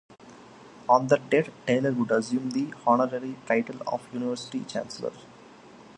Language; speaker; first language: English; non-native, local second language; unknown